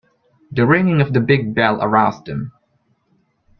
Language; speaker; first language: English; non-native, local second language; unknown